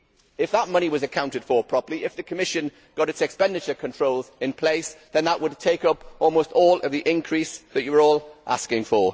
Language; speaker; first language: English; native; English